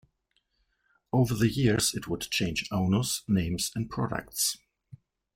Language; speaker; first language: English; non-native, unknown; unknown